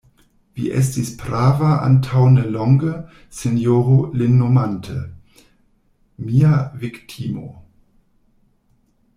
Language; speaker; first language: Esperanto; non-native, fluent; German